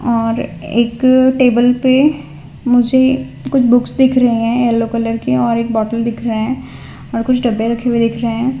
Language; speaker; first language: Hindi; non-native, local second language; Gujarati